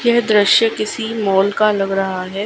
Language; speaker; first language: Hindi; non-native, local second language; Gujarati